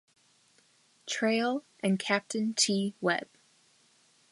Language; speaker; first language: English; native; English